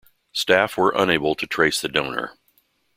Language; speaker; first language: English; native; English